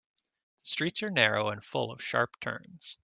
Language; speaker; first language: English; native; English